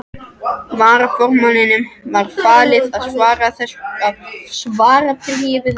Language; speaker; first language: Icelandic; non-native, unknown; French